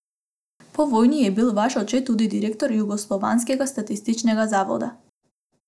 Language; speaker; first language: Slovenian; non-native, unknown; Macedonian